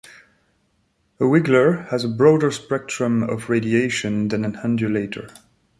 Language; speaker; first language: English; non-native, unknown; French